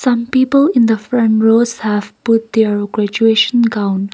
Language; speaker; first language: English; non-native, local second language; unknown